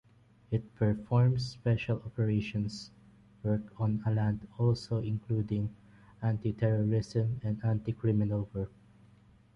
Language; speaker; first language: English; non-native, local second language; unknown